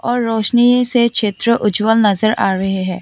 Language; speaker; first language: Hindi; non-native, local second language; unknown